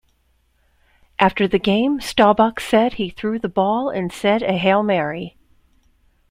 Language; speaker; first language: English; native; English